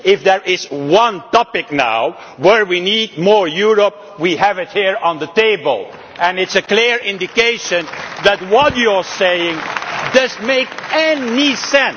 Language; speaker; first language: English; non-native, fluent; Dutch